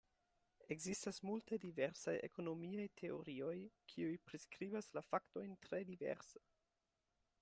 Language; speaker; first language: Esperanto; non-native, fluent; German